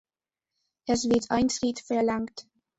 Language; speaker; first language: German; non-native, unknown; Spanish